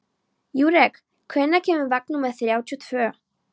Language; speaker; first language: Icelandic; non-native, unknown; Polish